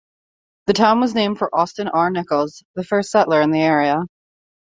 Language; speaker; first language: English; native; English